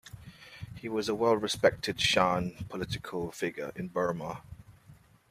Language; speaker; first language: English; native; English